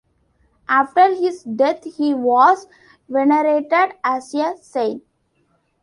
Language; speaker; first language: English; non-native, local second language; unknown